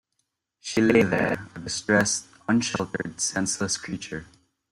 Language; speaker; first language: English; non-native, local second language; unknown